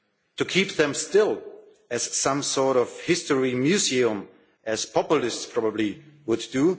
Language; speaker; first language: English; non-native, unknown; German